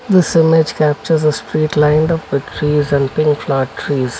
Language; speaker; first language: English; non-native, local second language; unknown